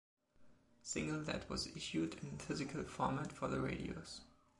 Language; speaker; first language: English; non-native, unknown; German